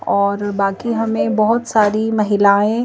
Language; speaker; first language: Hindi; native; Hindi